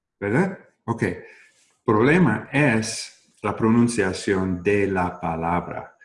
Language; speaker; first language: Spanish; non-native, learner; English